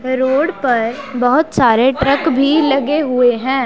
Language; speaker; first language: Hindi; non-native, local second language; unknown